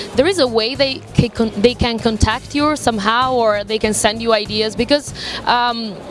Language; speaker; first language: English; non-native, fluent; Italian